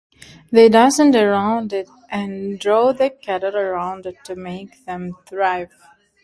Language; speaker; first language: English; non-native, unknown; Turkmen